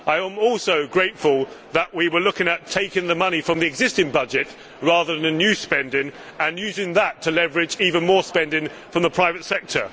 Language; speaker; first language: English; native; English